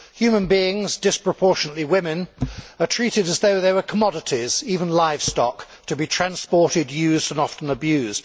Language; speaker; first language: English; native; English